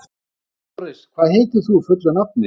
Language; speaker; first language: Icelandic; native; Icelandic